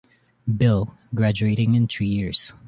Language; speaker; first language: English; non-native, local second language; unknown